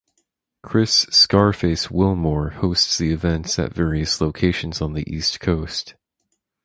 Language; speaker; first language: English; native; English